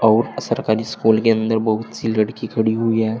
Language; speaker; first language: Hindi; native; Hindi